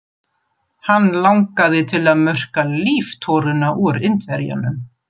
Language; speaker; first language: Icelandic; non-native, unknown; German